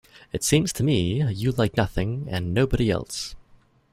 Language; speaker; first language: English; native; English